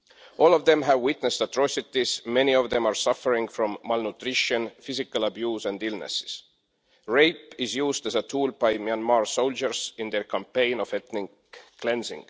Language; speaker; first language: English; non-native, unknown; Estonian